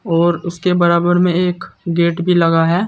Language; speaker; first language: Hindi; native; Hindi